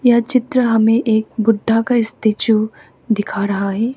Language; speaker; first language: Hindi; early bilingual, other home language; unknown